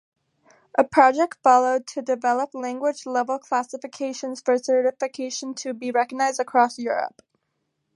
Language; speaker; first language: English; native; English